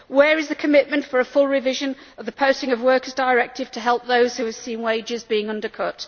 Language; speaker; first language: English; native; English